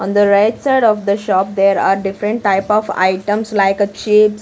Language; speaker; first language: English; non-native, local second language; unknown